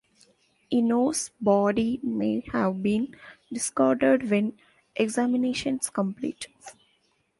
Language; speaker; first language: English; non-native, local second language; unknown